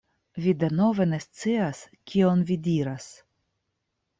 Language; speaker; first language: Esperanto; non-native, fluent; Russian